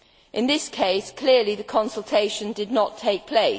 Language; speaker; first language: English; native; English